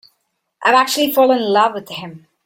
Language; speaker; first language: English; non-native, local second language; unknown